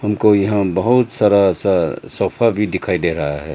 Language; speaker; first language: Hindi; non-native, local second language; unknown